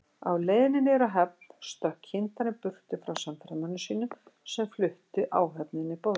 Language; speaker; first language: Icelandic; native; Icelandic